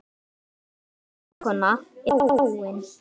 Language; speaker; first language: Icelandic; native; Icelandic